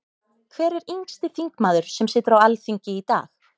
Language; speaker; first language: Icelandic; native; Icelandic